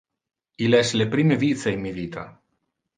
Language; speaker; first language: Interlingua; non-native, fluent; Italian